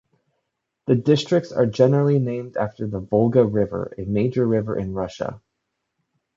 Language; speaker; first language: English; native; English